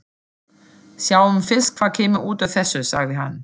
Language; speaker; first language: Icelandic; non-native, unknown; German